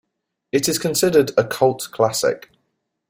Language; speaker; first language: English; native; English